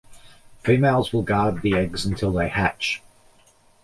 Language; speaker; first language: English; native; English